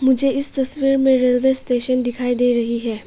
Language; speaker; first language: Hindi; non-native, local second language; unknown